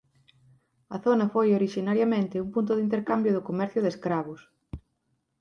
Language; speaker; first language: Galician; native; Galician